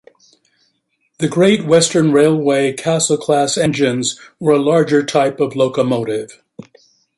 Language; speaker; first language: English; native; English